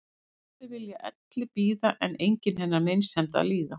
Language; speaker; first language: Icelandic; native; Icelandic